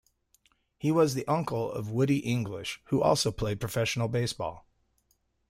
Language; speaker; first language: English; native; English